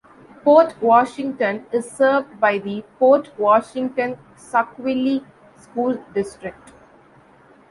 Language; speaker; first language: English; non-native, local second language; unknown